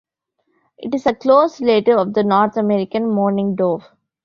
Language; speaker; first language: English; non-native, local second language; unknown